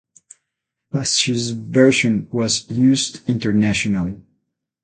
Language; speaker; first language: English; non-native, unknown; Spanish